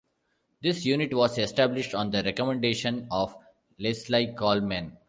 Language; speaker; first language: English; non-native, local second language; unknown